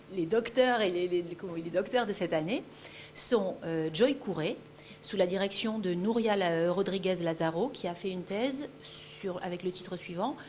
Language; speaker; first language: French; early bilingual, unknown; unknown